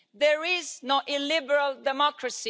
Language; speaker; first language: English; non-native, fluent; Italian